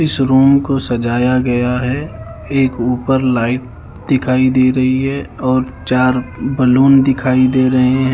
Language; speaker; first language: Hindi; native; Hindi